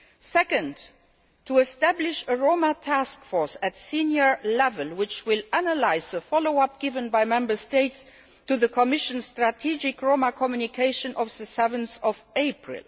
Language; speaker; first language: English; non-native, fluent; Luxembourgish